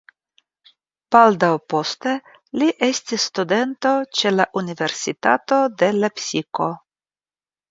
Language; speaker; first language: Esperanto; non-native, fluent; Russian